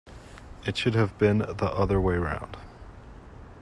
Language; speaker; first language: English; non-native, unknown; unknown